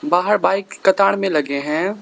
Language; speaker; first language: Hindi; non-native, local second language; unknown